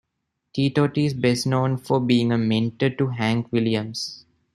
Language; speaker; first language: English; non-native, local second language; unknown